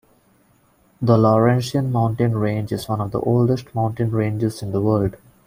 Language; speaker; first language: English; non-native, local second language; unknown